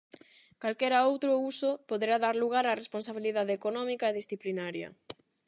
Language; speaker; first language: Galician; non-native, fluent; Spanish